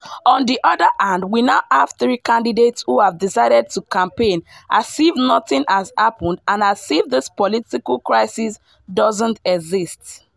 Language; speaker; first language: English; non-native, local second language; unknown